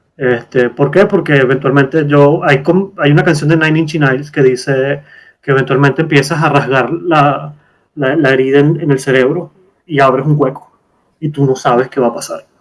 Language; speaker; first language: Spanish; native; Spanish